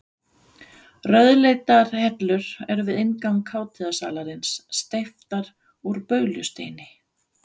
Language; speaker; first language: Icelandic; non-native, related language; Danish